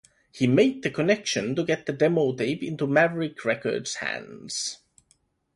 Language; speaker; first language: English; non-native, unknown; Finnish